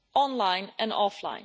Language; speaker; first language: English; non-native, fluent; Dutch